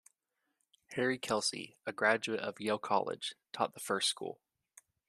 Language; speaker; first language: English; native; English